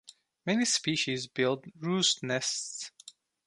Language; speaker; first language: English; non-native, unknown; Turkish